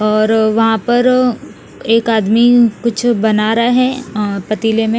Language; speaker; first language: Hindi; non-native, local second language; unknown